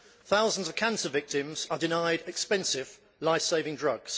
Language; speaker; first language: English; native; English